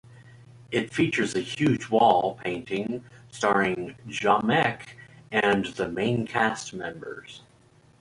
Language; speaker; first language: English; native; English